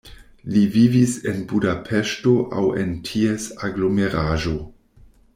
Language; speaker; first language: Esperanto; non-native, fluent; German